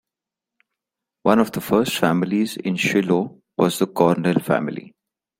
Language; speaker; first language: English; non-native, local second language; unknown